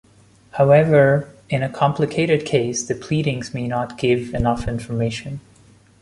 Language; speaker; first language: English; non-native, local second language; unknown